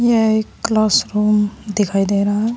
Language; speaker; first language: Hindi; native; Hindi